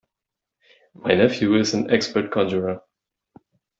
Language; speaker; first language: English; non-native, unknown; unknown